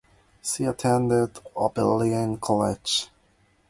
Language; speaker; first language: English; non-native, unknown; Japanese